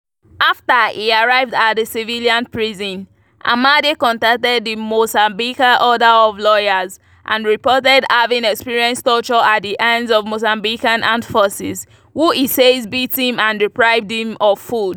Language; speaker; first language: English; non-native, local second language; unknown